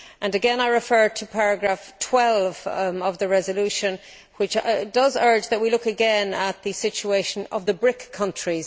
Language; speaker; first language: English; native; English